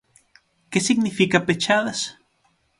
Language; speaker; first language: Galician; native; Galician